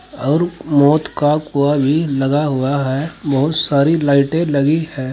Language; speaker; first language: Hindi; native; Hindi